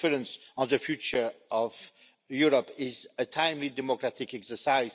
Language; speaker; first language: English; non-native, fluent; French